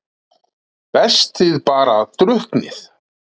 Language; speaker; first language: Icelandic; native; Icelandic